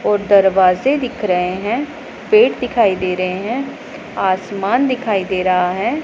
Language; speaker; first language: Hindi; non-native, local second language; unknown